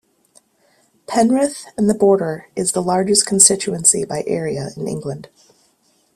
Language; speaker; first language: English; native; English